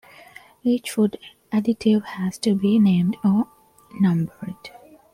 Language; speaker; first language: English; non-native, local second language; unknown